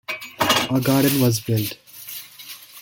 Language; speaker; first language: English; native; English